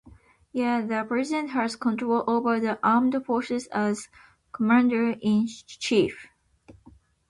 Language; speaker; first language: English; non-native, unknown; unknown